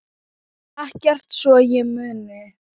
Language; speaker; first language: Icelandic; non-native, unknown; Thai